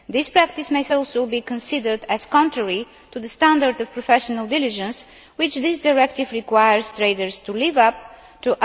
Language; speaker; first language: English; non-native, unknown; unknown